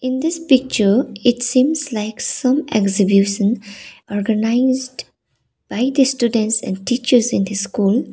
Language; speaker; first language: English; non-native, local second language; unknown